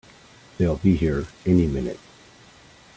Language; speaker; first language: English; native; English